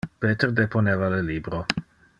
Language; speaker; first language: Interlingua; non-native, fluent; Dutch